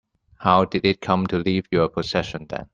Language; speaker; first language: English; non-native, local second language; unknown